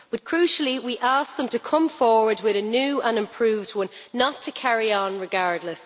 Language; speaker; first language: English; native; English